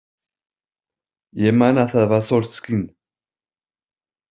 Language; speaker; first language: Icelandic; non-native, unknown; French